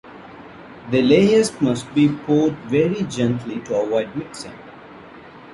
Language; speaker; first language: English; non-native, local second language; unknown